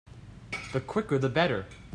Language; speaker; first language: English; native; English